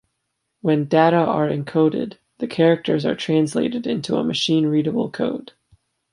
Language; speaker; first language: English; native; English